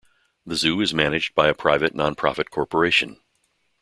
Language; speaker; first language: English; native; English